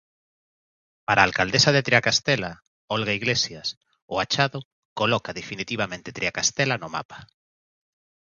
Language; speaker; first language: Galician; native; Galician